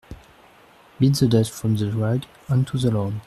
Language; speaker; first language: English; non-native, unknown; French